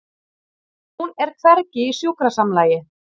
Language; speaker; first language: Icelandic; native; Icelandic